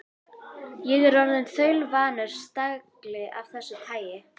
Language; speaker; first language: Icelandic; native; Icelandic